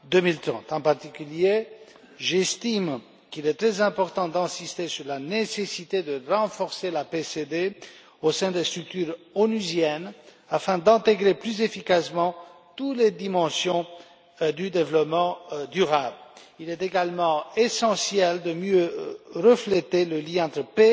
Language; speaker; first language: French; non-native, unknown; Romanian